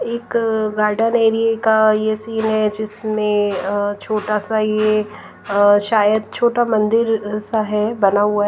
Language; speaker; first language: Hindi; non-native, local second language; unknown